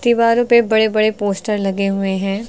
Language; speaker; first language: Hindi; native; Hindi